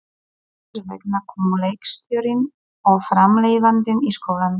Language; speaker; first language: Icelandic; non-native, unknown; Polish